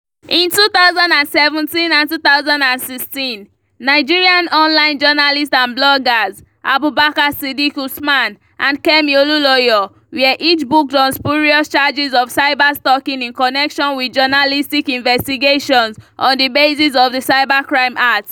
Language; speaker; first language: English; non-native, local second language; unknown